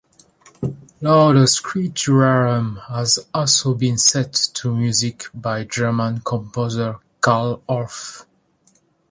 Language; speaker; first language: English; non-native, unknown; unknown